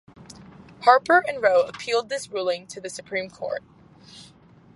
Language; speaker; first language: English; native; English